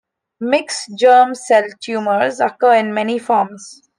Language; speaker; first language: English; non-native, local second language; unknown